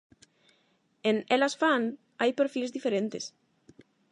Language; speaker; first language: Galician; non-native, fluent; Spanish